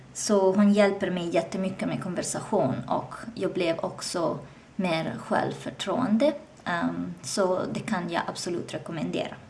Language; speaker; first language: Swedish; non-native, learner; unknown